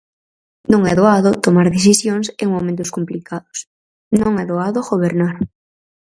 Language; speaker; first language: Galician; native; Galician